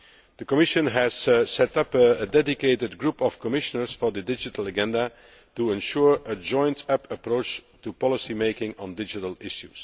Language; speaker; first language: English; non-native, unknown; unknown